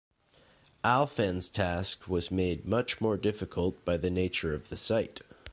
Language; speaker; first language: English; native; English